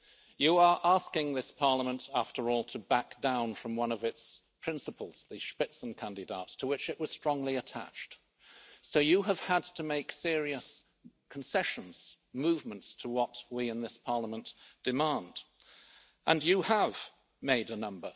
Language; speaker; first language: English; native; English